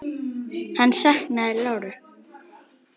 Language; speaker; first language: Icelandic; native; Icelandic